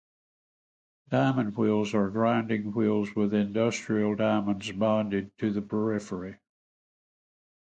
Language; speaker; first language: English; native; English